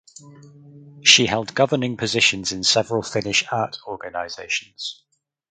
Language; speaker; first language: English; native; English